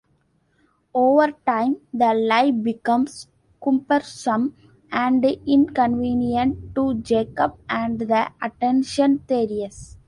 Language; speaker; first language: English; non-native, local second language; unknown